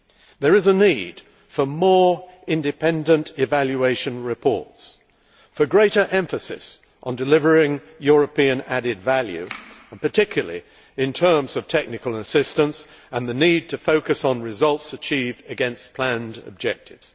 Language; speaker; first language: English; native; English